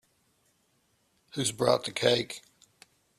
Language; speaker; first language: English; native; English